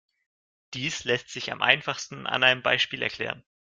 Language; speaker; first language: German; non-native, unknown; Russian